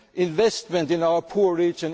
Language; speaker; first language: English; non-native, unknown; German